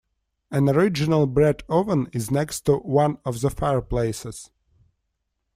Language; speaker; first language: English; non-native, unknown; Russian